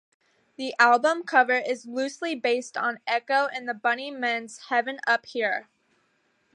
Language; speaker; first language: English; native; English